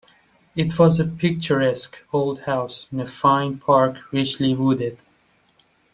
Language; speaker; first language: English; non-native, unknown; Persian